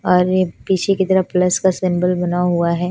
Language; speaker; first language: Hindi; non-native, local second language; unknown